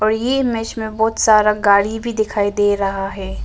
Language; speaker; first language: Hindi; non-native, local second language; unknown